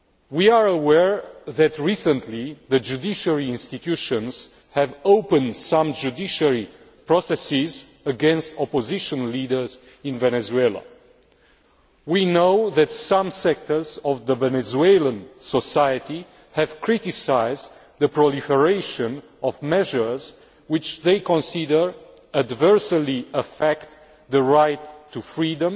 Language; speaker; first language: English; non-native, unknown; Romanian